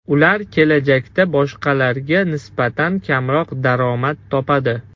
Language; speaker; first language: Uzbek; non-native, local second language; Russian